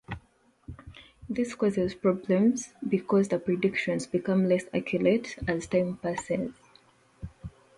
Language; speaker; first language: English; non-native, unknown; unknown